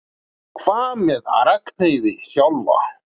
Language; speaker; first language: Icelandic; native; Icelandic